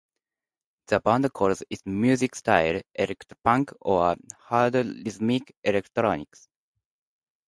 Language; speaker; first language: English; non-native, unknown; Japanese